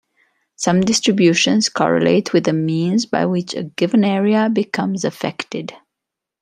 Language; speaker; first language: English; native; English